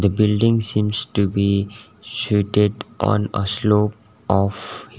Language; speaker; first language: English; non-native, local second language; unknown